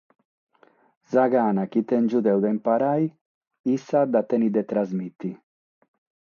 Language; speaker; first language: Sardinian; non-native, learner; Catalan